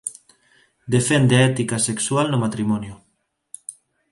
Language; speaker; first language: Galician; non-native, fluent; Spanish